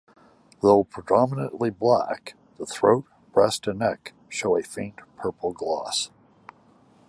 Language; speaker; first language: English; native; English